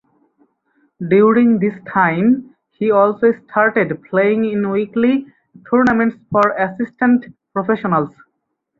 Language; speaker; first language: English; non-native, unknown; Bangla